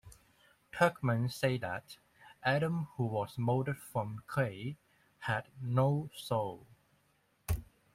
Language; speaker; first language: English; non-native, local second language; Cantonese